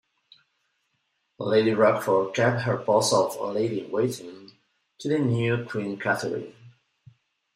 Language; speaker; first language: English; non-native, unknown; Spanish